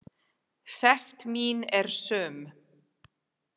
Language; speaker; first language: Icelandic; non-native, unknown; English